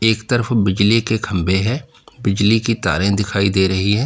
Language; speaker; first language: Hindi; native; Hindi